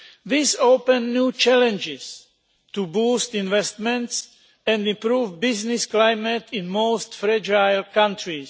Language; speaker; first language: English; non-native, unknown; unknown